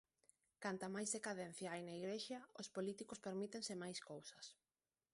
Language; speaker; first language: Galician; non-native, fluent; Spanish